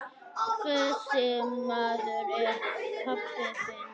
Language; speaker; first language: Icelandic; native; Icelandic